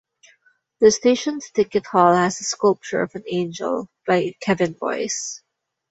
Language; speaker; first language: English; non-native, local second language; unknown